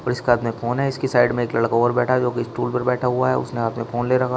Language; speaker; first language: Hindi; native; Hindi